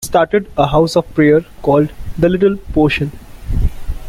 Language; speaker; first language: English; non-native, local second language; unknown